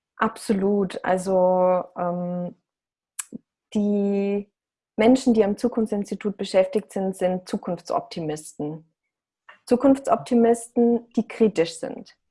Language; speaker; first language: German; early bilingual, other home language; Russian